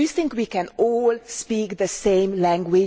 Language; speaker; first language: English; non-native, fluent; Hungarian